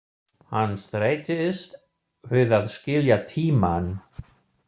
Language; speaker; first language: Icelandic; non-native, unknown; German